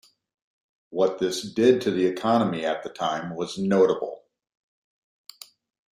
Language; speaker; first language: English; native; English